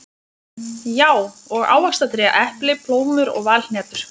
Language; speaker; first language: Icelandic; non-native, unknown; Lithuanian